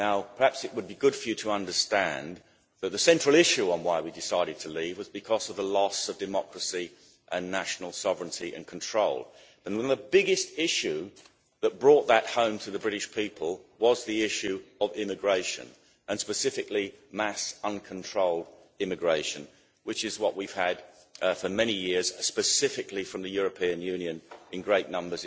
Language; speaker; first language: English; native; English